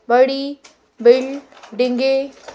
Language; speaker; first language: Hindi; native; Hindi